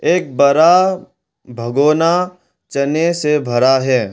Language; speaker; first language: Hindi; non-native, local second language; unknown